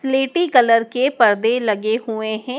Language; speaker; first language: Hindi; native; Hindi